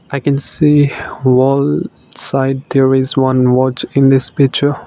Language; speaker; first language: English; non-native, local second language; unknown